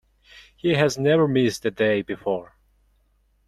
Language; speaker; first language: English; non-native, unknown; Mongolian